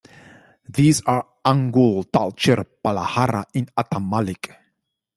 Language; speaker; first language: English; non-native, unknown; Dutch